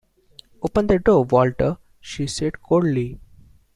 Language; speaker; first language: English; non-native, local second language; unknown